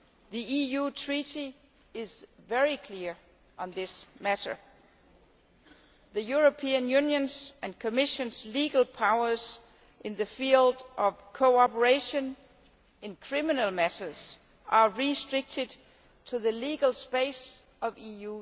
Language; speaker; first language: English; non-native, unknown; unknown